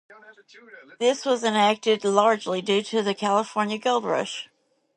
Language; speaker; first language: English; native; English